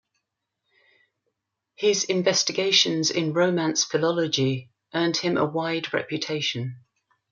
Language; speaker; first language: English; native; English